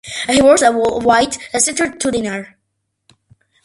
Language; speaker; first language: English; non-native, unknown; Georgian